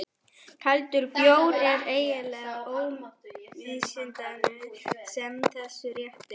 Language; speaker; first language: Icelandic; non-native, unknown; German